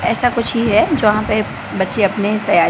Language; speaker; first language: Hindi; non-native, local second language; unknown